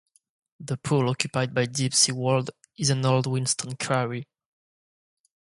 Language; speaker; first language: English; non-native, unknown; French